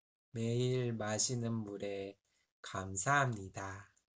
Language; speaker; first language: Korean; native; Korean